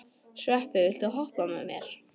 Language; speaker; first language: Icelandic; non-native, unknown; English